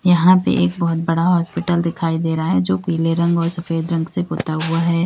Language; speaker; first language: Hindi; native; Hindi